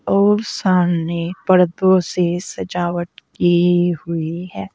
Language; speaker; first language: Hindi; native; Hindi